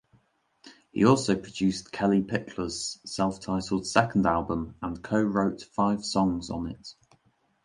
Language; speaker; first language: English; native; English